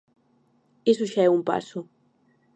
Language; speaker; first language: Galician; native; Galician